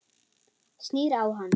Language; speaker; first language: Icelandic; non-native, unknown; German